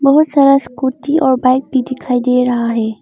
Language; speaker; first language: Hindi; non-native, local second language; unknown